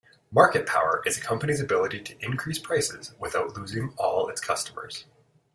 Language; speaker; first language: English; native; English